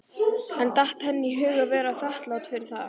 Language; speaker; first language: Icelandic; native; Icelandic